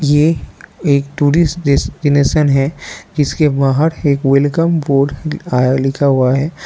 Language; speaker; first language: Hindi; non-native, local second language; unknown